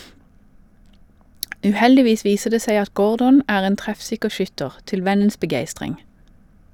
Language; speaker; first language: Norwegian; native; Norwegian